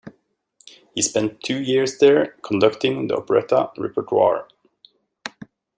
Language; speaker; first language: English; native; English